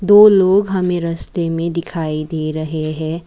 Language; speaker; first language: Hindi; non-native, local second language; Assamese